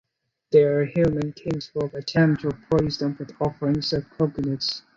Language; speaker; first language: English; non-native, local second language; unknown